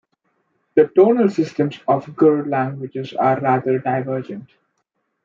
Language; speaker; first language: English; non-native, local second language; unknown